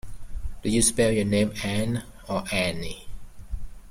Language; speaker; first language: English; native; English